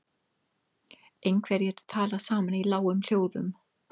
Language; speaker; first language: Icelandic; non-native, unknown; English